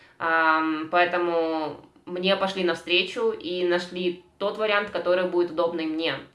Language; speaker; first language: Russian; native; Russian